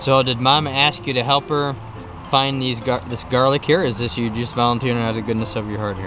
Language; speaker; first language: English; early bilingual, other home language; Korean